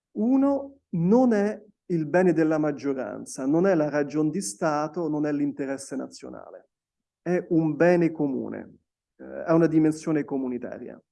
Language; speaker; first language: Italian; non-native, fluent; French